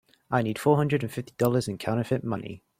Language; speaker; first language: English; native; English